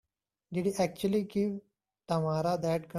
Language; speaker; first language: English; non-native, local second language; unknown